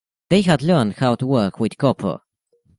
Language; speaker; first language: English; native; English